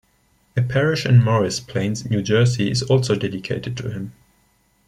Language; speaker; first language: English; non-native, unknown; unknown